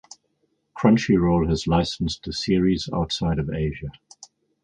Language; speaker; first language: English; native; English